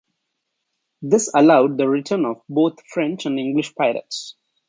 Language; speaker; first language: English; non-native, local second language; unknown